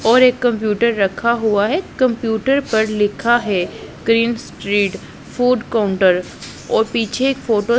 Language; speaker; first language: Hindi; non-native, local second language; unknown